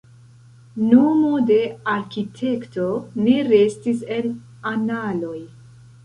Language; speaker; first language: Esperanto; non-native, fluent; Central Kurdish